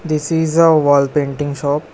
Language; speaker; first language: English; non-native, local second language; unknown